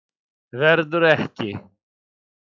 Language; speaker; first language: Icelandic; non-native, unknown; Polish